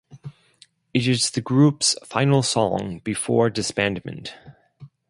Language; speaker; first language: English; non-native, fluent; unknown